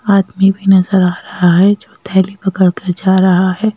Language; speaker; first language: Hindi; native; Hindi